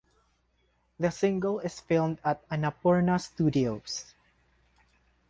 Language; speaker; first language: English; non-native, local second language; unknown